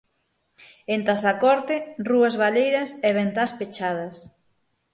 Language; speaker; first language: Galician; native; Galician